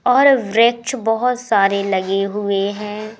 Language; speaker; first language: Hindi; native; Hindi